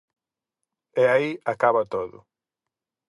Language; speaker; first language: Galician; native; Galician